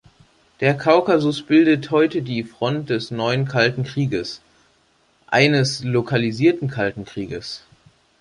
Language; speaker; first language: German; native; German